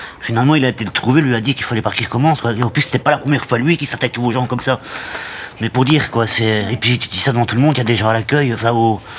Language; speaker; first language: French; native; French